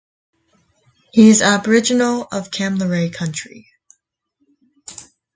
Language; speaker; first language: English; native; English